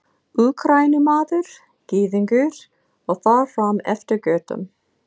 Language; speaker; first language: Icelandic; non-native, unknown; English